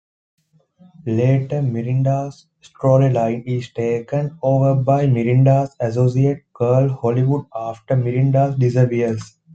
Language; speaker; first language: English; non-native, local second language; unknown